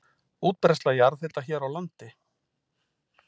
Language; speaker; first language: Icelandic; native; Icelandic